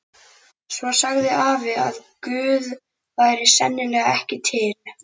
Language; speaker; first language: Icelandic; native; Icelandic